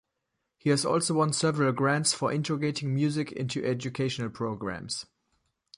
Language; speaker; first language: English; non-native, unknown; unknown